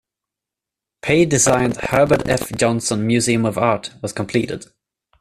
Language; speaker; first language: English; non-native, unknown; Swedish